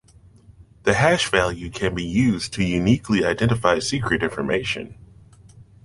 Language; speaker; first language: English; native; English